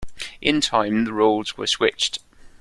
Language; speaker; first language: English; non-native, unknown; German